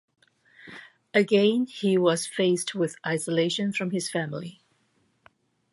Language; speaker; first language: English; non-native, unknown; Cantonese